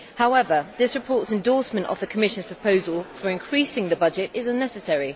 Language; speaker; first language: English; native; English